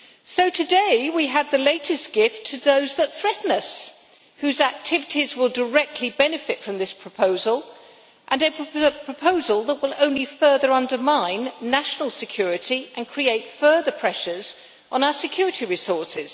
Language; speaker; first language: English; native; English